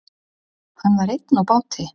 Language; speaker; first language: Icelandic; native; Icelandic